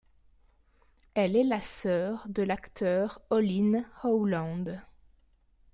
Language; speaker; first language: French; native; French